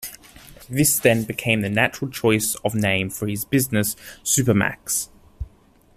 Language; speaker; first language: English; native; English